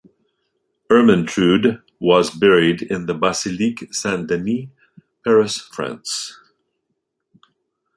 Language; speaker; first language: English; native; English